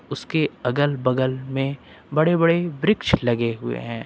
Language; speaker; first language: Hindi; native; Hindi